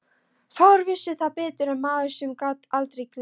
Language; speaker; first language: Icelandic; non-native, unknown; Polish